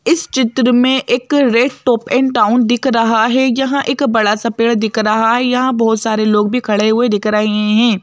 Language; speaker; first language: Hindi; native; Hindi